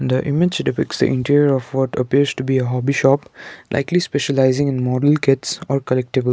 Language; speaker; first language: English; non-native, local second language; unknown